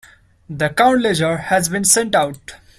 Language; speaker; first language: English; non-native, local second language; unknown